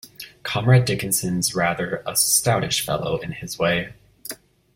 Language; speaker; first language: English; native; English